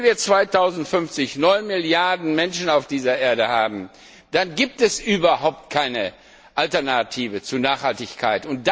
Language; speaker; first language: German; non-native, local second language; Luxembourgish